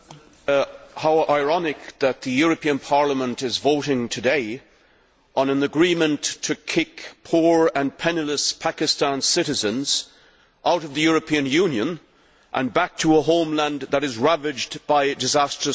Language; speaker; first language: English; native; English